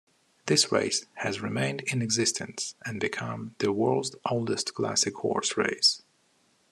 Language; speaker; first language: English; non-native, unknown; Ukrainian